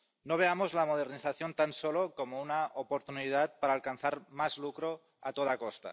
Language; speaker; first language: Spanish; non-native, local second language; Catalan